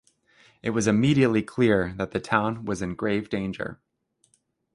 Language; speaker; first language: English; native; English